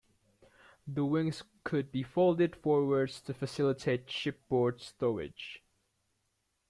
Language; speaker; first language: English; native; English